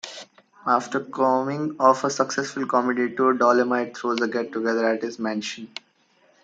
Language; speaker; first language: English; non-native, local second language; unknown